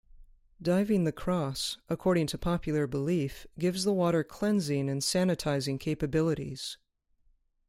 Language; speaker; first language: English; native; English